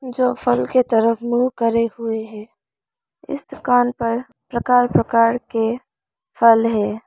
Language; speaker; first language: Hindi; non-native, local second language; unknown